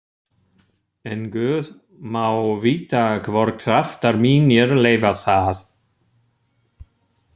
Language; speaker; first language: Icelandic; non-native, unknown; German